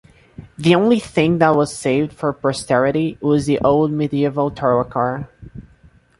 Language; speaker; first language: English; non-native, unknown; Portuguese